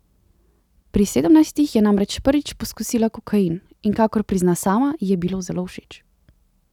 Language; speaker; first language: Slovenian; native; Slovenian